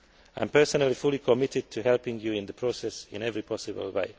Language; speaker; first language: English; non-native, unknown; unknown